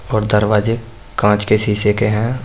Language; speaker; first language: Hindi; native; Hindi